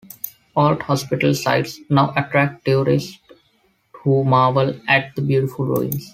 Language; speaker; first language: English; non-native, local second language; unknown